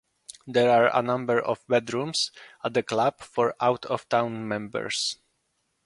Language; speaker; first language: English; non-native, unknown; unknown